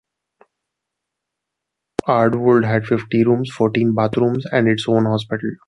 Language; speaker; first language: English; non-native, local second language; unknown